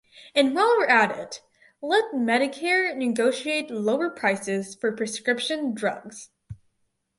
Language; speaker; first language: English; native; English